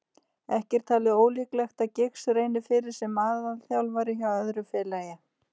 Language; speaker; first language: Icelandic; native; Icelandic